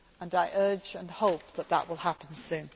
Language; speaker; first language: English; native; English